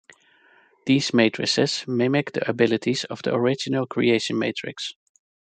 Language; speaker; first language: English; non-native, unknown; Dutch